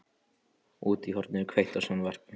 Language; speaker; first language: Icelandic; non-native, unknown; Polish